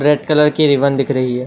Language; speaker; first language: Hindi; non-native, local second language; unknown